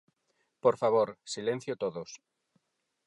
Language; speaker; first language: Galician; non-native, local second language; Spanish